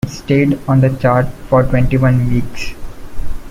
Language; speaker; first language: English; non-native, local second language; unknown